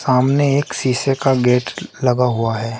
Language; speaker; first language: Hindi; native; Hindi